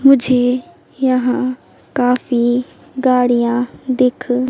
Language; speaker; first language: Hindi; native; Hindi